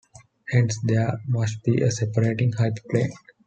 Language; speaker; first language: English; non-native, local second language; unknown